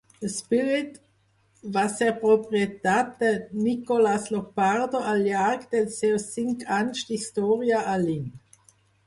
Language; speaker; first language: Catalan; non-native, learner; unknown